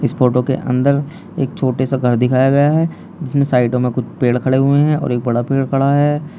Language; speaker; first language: Hindi; native; Hindi